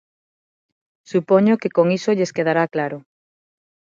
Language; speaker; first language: Galician; non-native, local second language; Spanish